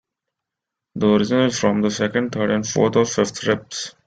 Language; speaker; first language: English; non-native, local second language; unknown